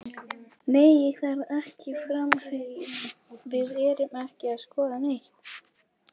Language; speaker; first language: Icelandic; non-native, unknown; Polish